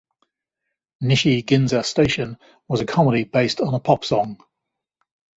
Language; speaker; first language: English; native; English